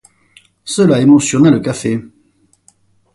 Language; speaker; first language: French; native; French